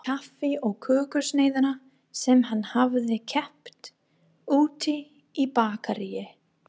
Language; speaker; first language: Icelandic; non-native, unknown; English